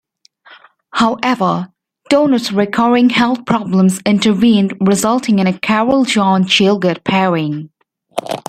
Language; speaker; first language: English; native; English